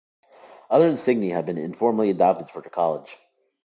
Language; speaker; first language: English; native; English